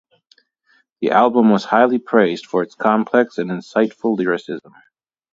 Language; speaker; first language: English; native; English